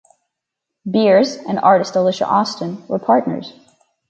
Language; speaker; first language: English; native; English